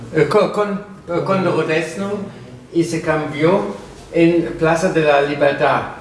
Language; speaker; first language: Spanish; non-native, fluent; German